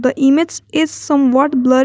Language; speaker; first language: English; non-native, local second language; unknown